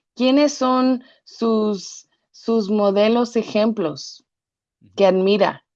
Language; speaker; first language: Spanish; early bilingual, heritage; Spanish